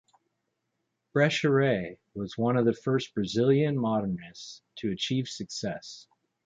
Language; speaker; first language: English; native; English